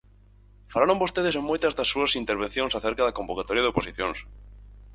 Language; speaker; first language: Galician; native; Galician